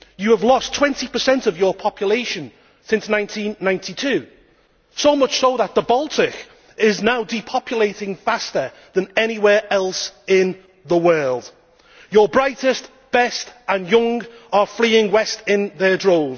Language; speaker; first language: English; native; English